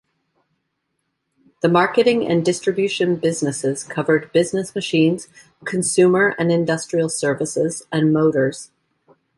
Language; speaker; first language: English; native; English